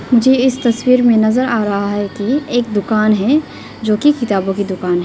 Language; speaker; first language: Hindi; non-native, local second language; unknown